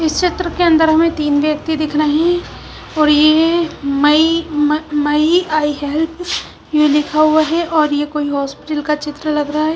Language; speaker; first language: Hindi; non-native, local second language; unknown